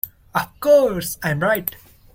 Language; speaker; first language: English; non-native, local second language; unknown